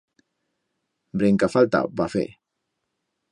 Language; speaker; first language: Aragonese; native; Aragonese